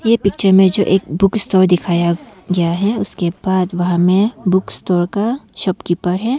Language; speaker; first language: Hindi; non-native, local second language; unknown